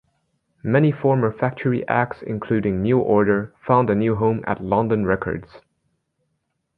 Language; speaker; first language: English; native; English